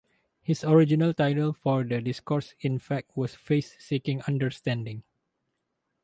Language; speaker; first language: English; non-native, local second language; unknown